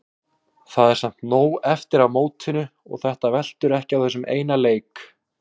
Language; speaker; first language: Icelandic; native; Icelandic